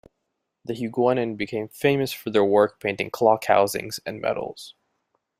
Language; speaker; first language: English; native; English